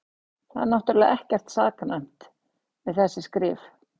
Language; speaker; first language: Icelandic; native; Icelandic